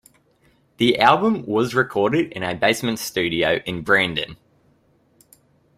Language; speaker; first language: English; native; English